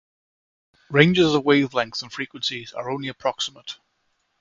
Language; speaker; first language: English; native; English